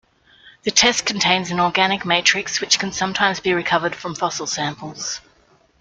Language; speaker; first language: English; native; English